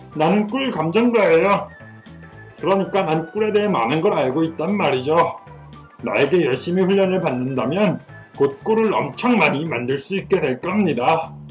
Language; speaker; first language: Korean; native; Korean